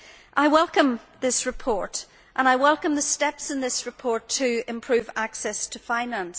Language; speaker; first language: English; native; English